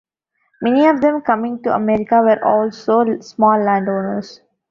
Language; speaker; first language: English; non-native, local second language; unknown